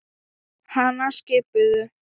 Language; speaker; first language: Icelandic; non-native, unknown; Thai